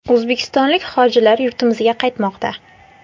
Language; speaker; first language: Uzbek; native; Uzbek